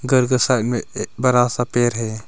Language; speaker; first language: Hindi; early bilingual, other home language; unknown